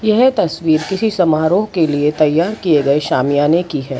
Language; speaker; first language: Hindi; non-native, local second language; Gujarati